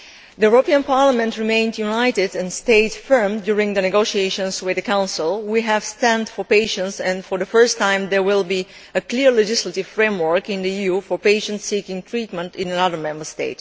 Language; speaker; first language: English; non-native, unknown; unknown